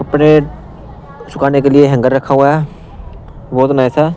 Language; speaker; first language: Hindi; non-native, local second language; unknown